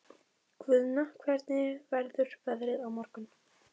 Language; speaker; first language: Icelandic; native; Icelandic